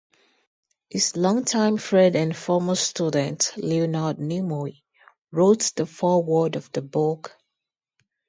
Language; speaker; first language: English; non-native, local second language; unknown